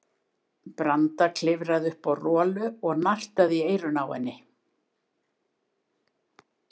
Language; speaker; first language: Icelandic; native; Icelandic